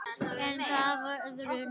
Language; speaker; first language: Icelandic; native; Icelandic